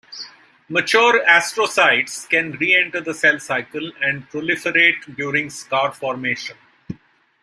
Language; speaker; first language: English; non-native, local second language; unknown